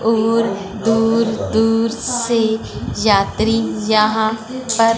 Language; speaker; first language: Hindi; non-native, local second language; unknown